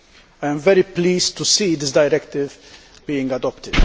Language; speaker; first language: English; non-native, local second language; Maltese